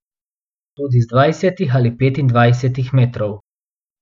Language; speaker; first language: Slovenian; non-native, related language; Bosnian